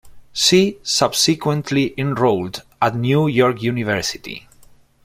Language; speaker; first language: English; non-native, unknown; Spanish